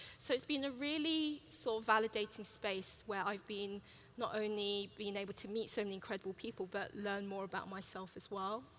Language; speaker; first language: English; early bilingual, other home language; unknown